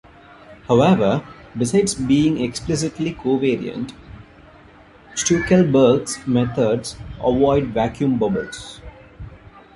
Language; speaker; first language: English; non-native, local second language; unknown